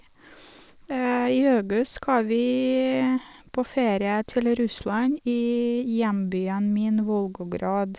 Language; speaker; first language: Norwegian; non-native, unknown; Russian